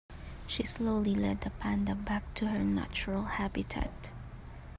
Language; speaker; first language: English; non-native, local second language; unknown